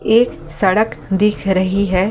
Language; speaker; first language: Hindi; native; Hindi